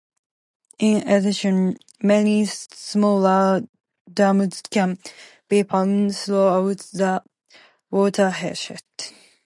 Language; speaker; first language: English; non-native, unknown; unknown